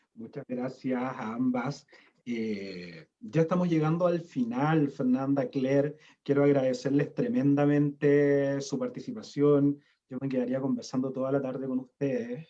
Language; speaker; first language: Spanish; native; Spanish